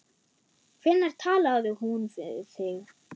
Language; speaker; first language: Icelandic; non-native, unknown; German